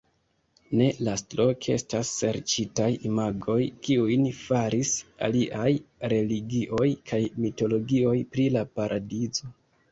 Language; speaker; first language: Esperanto; non-native, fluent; Kinyarwanda